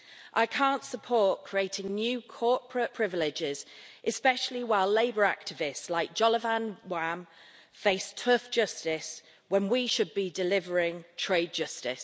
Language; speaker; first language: English; native; English